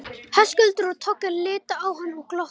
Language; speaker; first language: Icelandic; non-native, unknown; Romanian